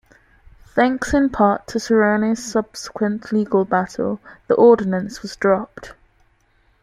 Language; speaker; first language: English; native; English